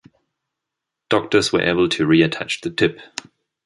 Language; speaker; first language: English; non-native, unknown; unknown